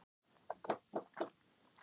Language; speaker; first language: Icelandic; non-native, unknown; Thai